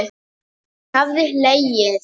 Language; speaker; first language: Icelandic; non-native, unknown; Polish